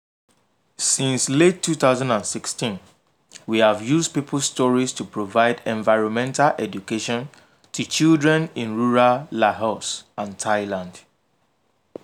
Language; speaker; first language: English; non-native, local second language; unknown